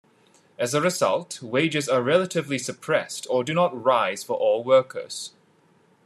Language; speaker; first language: English; non-native, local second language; Cantonese